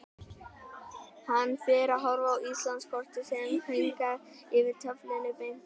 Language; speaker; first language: Icelandic; native; Icelandic